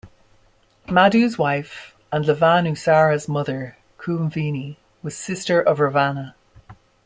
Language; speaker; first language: English; native; English